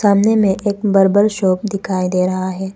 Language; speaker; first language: Hindi; non-native, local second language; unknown